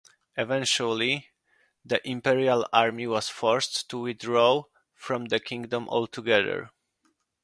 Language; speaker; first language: English; non-native, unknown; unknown